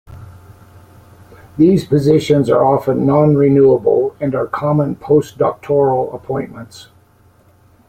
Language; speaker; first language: English; native; English